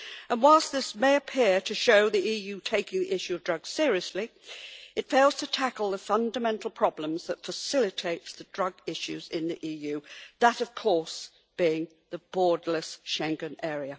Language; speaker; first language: English; native; English